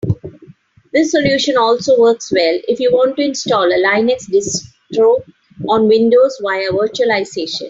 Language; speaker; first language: English; non-native, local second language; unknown